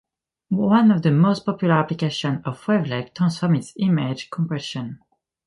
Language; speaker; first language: English; non-native, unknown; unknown